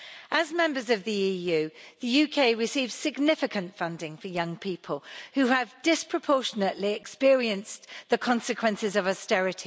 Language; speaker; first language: English; native; English